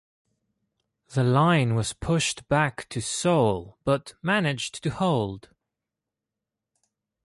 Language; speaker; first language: English; non-native, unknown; Greek